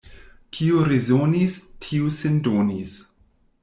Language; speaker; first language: Esperanto; non-native, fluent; German